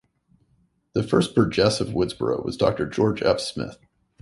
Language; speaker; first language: English; native; English